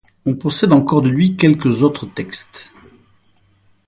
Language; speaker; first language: French; native; French